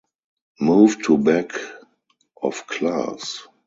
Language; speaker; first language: English; non-native, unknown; German